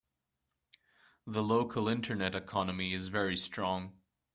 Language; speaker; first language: English; native; English